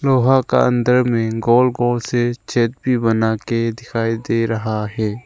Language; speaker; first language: Hindi; non-native, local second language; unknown